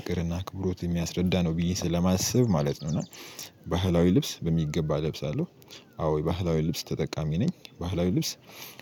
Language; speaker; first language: Amharic; native; Amharic